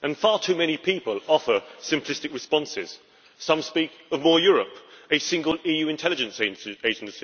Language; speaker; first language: English; native; English